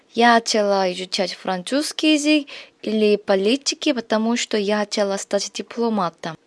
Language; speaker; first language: Russian; non-native, learner; Korean